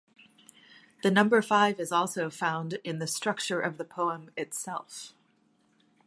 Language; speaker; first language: English; native; English